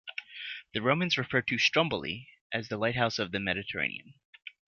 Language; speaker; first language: English; native; English